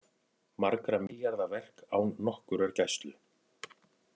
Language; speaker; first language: Icelandic; native; Icelandic